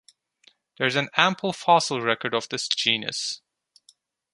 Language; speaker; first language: English; non-native, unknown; Turkish